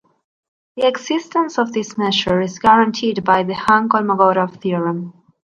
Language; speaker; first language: English; non-native, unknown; Spanish